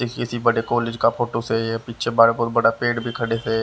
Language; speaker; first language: Hindi; native; Hindi